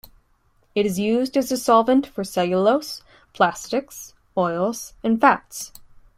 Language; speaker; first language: English; native; English